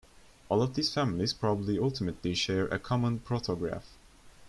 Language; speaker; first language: English; non-native, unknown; Turkish